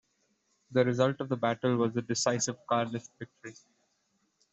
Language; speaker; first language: English; non-native, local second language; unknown